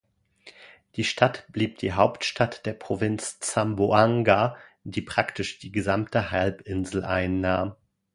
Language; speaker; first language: German; native; German